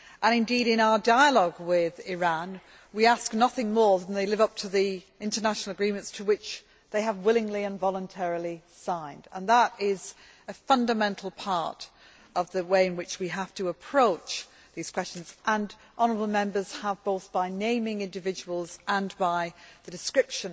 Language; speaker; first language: English; native; English